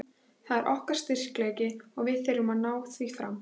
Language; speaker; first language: Icelandic; native; Icelandic